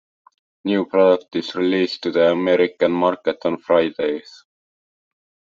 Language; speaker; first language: English; non-native, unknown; Estonian